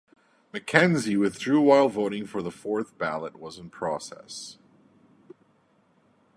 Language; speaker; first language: English; native; English